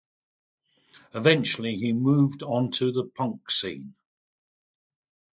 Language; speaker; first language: English; native; English